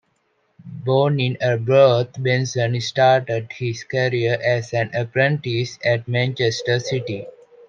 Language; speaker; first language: English; non-native, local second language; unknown